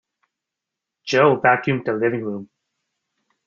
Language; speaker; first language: English; native; English